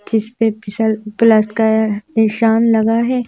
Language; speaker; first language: Hindi; native; Hindi